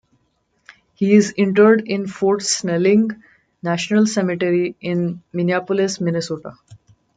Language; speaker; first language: English; non-native, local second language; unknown